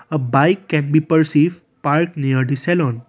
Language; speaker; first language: English; non-native, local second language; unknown